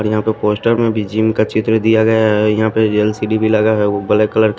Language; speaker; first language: Hindi; non-native, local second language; Bhojpuri